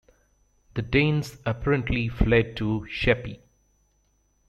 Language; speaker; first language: English; native; English